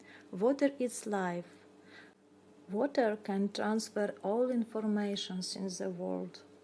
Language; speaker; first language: English; non-native, learner; Russian